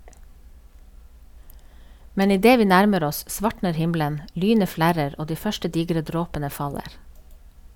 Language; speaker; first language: Norwegian; native; Norwegian